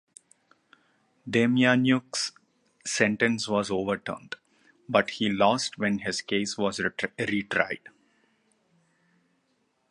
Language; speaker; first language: English; non-native, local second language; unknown